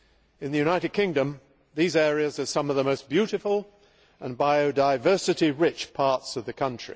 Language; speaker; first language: English; native; English